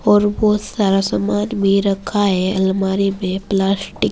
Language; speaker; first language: Hindi; native; Hindi